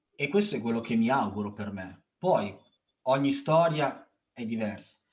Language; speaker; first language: Italian; early bilingual, other home language; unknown